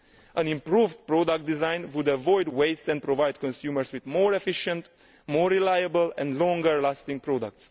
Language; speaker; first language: English; non-native, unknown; Italian